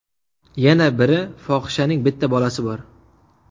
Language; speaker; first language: Uzbek; native; Uzbek